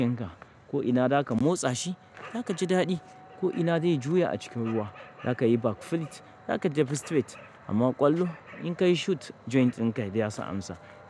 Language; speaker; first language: Hausa; native; Hausa